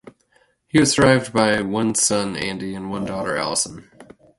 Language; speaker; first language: English; native; English